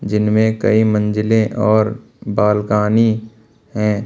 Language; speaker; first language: Hindi; native; Hindi